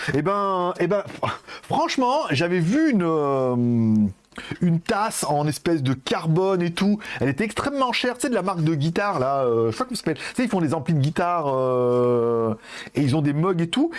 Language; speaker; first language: French; native; French